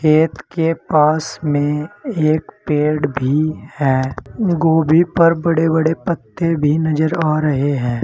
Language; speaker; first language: Hindi; native; Hindi